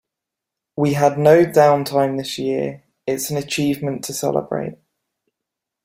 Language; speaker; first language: English; native; English